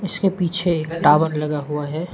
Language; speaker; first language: Hindi; non-native, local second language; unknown